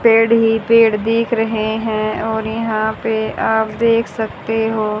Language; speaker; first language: Hindi; native; Hindi